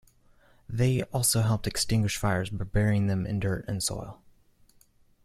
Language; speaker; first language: English; native; English